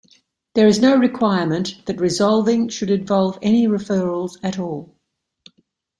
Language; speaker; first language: English; native; English